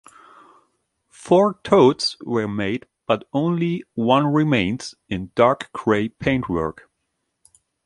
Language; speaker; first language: English; non-native, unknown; German